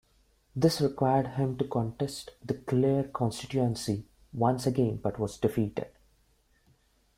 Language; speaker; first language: English; non-native, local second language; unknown